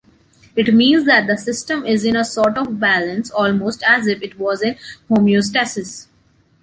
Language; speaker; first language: English; non-native, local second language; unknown